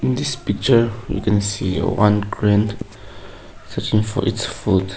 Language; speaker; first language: English; non-native, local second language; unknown